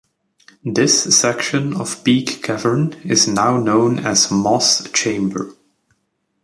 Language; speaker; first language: English; native; English